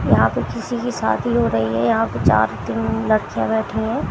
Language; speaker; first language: Hindi; native; Hindi